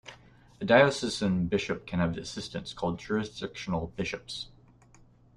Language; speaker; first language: English; native; English